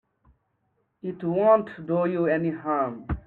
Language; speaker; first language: English; native; English